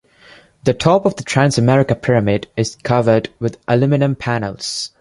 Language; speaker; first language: English; non-native, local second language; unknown